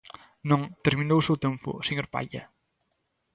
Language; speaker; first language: Galician; native; Galician